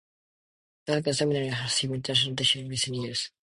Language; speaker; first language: English; non-native, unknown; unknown